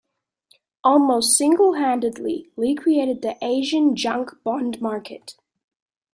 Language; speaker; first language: English; native; English